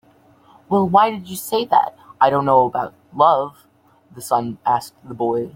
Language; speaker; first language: English; native; English